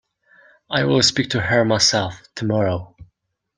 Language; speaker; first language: English; non-native, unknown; Mongolian